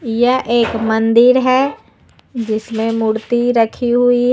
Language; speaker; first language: Hindi; native; Hindi